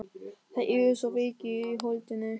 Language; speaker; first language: Icelandic; non-native, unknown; German